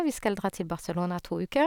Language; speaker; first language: Norwegian; non-native, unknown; French